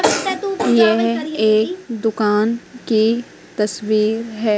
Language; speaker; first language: Hindi; native; Hindi